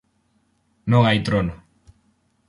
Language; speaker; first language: Galician; native; Galician